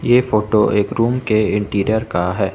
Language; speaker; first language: Hindi; non-native, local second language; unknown